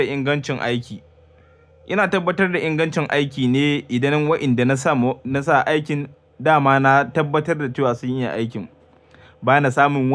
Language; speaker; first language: Hausa; native; Hausa